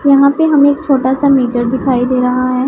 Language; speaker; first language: Hindi; non-native, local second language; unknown